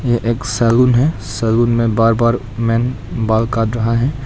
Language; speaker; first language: Hindi; non-native, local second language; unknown